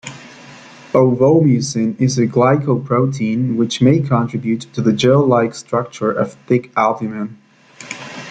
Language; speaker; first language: English; native; English